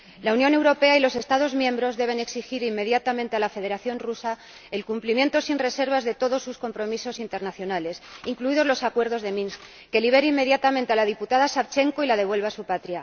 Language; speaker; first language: Spanish; native; Spanish